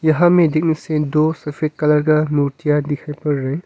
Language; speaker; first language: Hindi; non-native, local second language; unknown